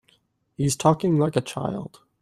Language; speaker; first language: English; native; English